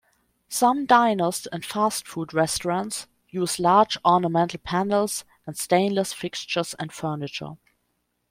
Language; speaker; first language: English; non-native, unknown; German